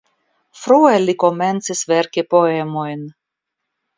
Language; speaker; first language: Esperanto; non-native, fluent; Russian